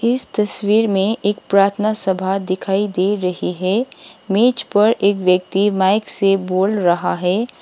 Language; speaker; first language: Hindi; non-native, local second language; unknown